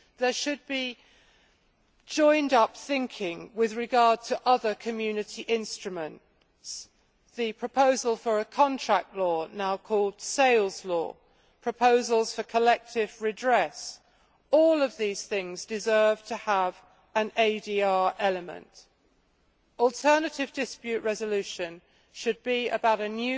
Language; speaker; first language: English; native; English